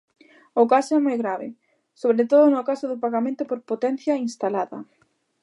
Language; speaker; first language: Galician; native; Galician